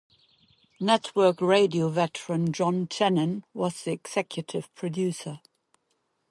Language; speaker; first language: English; native; English